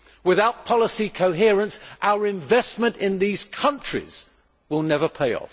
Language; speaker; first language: English; native; English